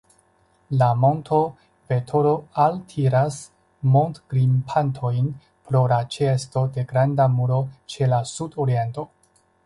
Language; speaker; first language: Esperanto; non-native, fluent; Chinese